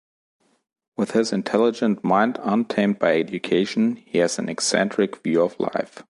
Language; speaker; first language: English; non-native, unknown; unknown